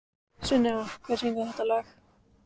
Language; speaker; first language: Icelandic; native; Icelandic